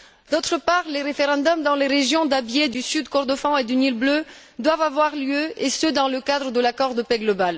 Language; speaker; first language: French; non-native, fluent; Bulgarian